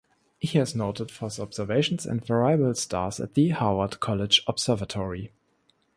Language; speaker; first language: English; non-native, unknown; German